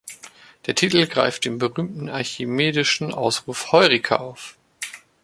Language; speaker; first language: German; native; German